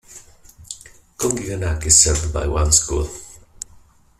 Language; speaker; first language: English; non-native, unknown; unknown